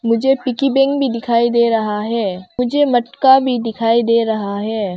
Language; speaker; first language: Hindi; non-native, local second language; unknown